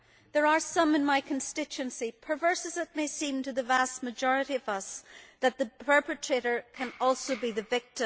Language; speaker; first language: English; native; English